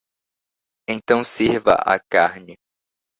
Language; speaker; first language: Portuguese; native; Portuguese